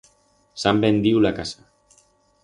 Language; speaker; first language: Aragonese; non-native, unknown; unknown